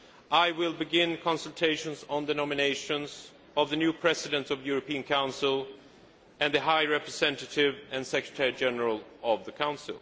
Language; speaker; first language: English; non-native, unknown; Swedish